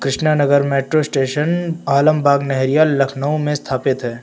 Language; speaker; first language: Hindi; native; Hindi